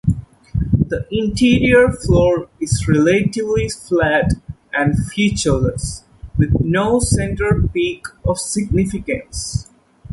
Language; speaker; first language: English; non-native, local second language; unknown